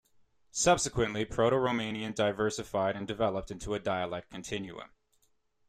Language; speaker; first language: English; native; English